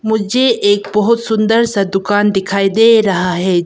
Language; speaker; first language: Hindi; non-native, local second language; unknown